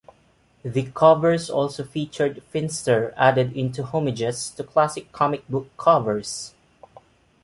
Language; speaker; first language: English; non-native, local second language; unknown